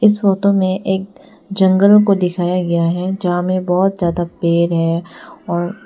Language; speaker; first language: Hindi; non-native, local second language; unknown